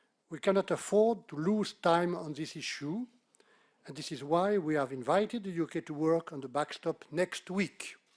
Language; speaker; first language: English; non-native, fluent; French